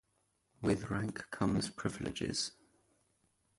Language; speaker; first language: English; native; English